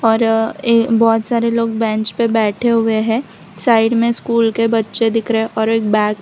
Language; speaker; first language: Hindi; non-native, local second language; Gujarati